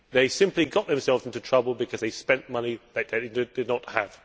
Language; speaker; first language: English; native; English